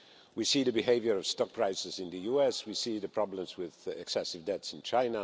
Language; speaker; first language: English; non-native, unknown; Polish